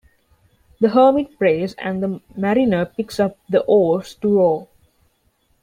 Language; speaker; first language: English; non-native, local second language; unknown